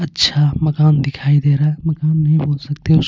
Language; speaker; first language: Hindi; non-native, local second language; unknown